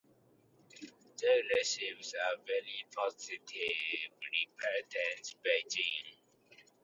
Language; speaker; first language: English; non-native, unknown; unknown